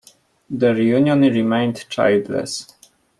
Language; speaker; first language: English; non-native, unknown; Polish